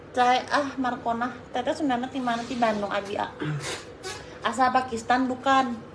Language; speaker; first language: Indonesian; native; Indonesian